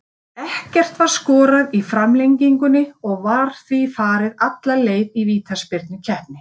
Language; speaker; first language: Icelandic; native; Icelandic